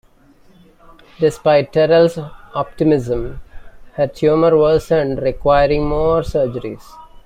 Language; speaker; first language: English; non-native, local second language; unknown